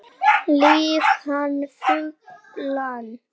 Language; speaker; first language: Icelandic; native; Icelandic